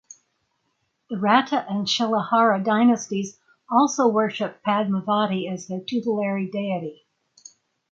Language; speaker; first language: English; native; English